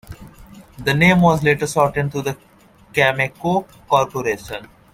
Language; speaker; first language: English; non-native, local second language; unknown